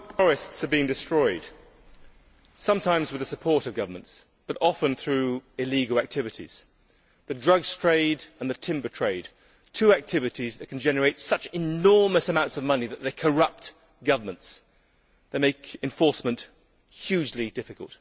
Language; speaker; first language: English; native; English